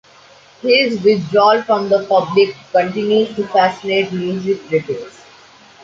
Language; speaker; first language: English; non-native, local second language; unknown